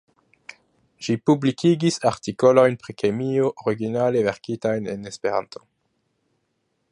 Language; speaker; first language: Esperanto; non-native, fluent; French